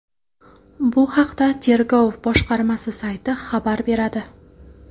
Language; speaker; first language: Uzbek; non-native, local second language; Kara-Kalpak